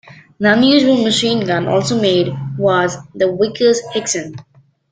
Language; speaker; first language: English; native; English